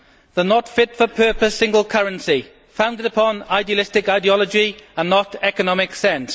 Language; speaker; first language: English; native; English